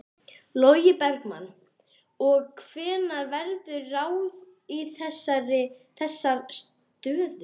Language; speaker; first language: Icelandic; native; Icelandic